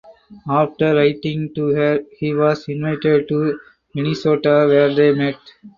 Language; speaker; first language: English; non-native, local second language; Tamil